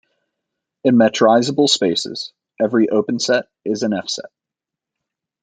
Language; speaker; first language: English; native; English